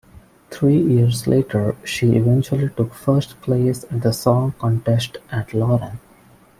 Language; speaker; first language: English; non-native, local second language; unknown